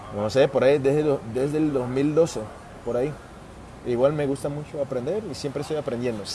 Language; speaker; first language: Spanish; non-native, related language; Portuguese